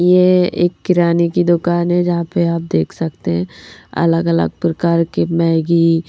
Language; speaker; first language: Hindi; native; Hindi